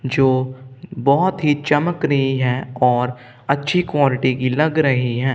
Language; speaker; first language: Hindi; non-native, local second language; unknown